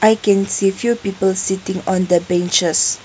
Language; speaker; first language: English; non-native, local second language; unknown